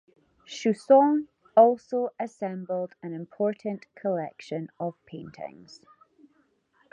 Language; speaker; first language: English; native; English